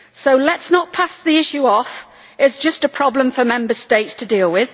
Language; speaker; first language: English; native; English